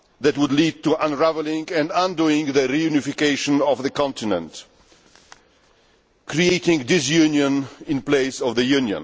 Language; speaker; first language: English; non-native, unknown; Polish